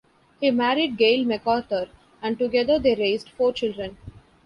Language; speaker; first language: English; non-native, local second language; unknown